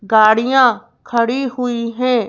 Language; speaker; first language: Hindi; native; Hindi